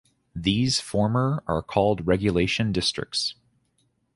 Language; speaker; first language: English; native; English